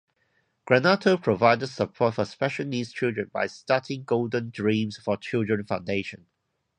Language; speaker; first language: English; non-native, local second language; Cantonese